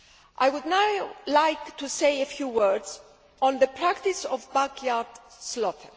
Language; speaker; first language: English; non-native, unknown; Greek